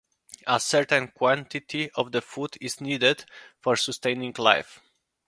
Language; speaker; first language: English; non-native, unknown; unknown